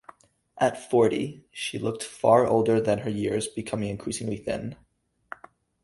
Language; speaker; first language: English; native; English